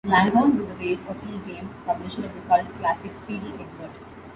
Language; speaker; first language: English; non-native, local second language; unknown